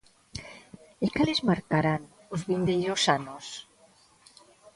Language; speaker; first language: Galician; non-native, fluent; Spanish